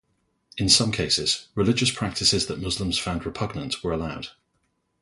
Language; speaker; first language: English; native; English